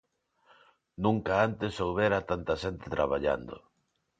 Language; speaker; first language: Galician; non-native, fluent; Spanish